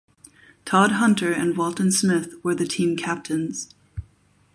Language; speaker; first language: English; non-native, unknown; German